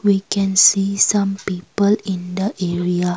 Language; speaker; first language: English; non-native, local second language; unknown